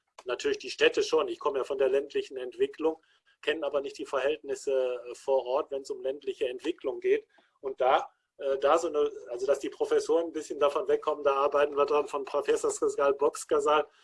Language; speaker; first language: German; native; German